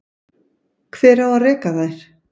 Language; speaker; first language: Icelandic; native; Icelandic